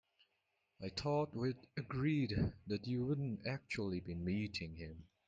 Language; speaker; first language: English; non-native, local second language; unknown